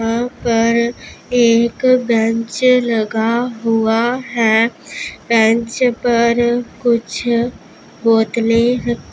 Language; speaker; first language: Hindi; non-native, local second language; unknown